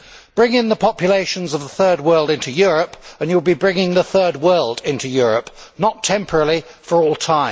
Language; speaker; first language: English; native; English